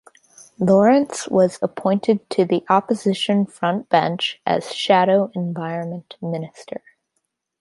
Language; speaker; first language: English; native; English